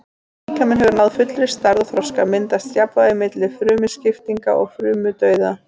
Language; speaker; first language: Icelandic; native; Icelandic